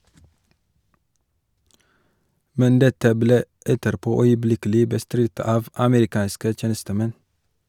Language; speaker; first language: Norwegian; non-native, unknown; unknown